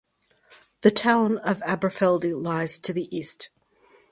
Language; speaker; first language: English; native; English